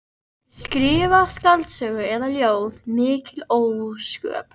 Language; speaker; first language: Icelandic; native; Icelandic